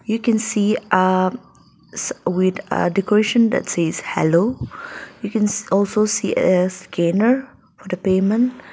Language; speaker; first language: English; non-native, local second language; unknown